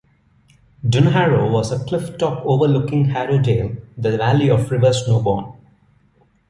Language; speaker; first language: English; non-native, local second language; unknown